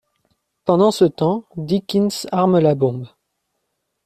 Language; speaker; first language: French; native; French